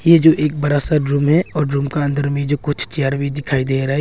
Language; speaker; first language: Hindi; non-native, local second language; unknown